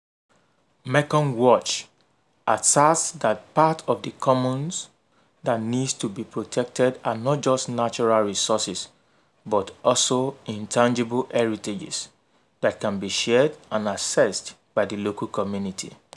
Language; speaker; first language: English; non-native, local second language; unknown